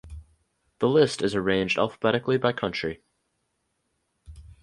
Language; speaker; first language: English; native; English